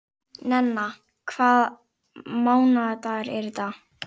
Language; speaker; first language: Icelandic; native; Icelandic